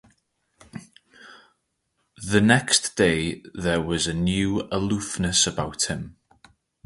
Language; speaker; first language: English; native; English